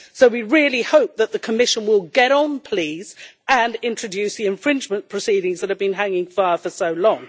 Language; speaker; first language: English; native; English